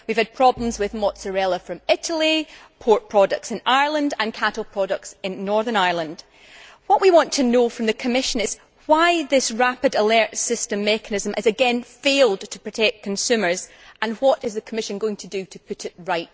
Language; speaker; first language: English; native; English